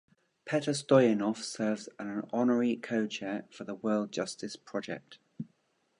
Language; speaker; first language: English; native; English